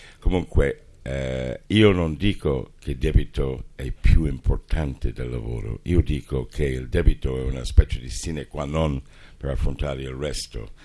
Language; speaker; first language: Italian; non-native, fluent; English